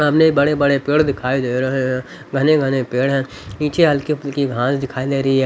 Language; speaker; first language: Hindi; native; Hindi